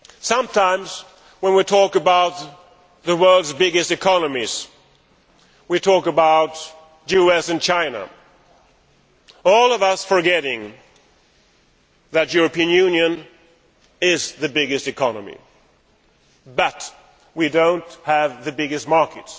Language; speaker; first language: English; non-native, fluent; Swedish